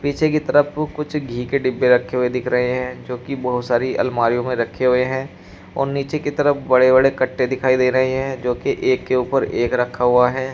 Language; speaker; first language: Hindi; native; Hindi